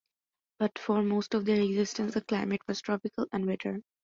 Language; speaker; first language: English; non-native, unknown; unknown